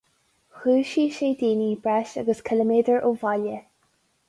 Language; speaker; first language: Irish; non-native, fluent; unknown